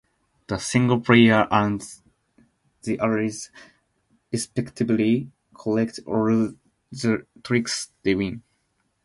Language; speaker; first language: English; non-native, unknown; Japanese